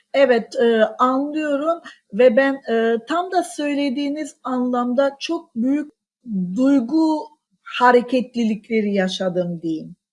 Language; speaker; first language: Turkish; non-native, local second language; Armenian